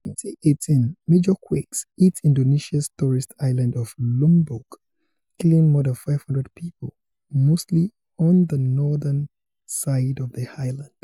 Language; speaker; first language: English; non-native, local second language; Yoruba